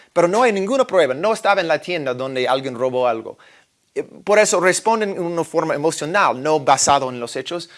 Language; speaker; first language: Spanish; non-native, fluent; English